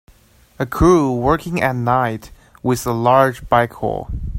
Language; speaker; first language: English; native; English